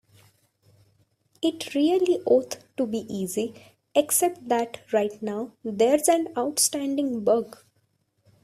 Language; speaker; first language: English; non-native, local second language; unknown